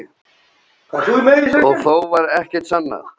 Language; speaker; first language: Icelandic; non-native, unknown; Slovenian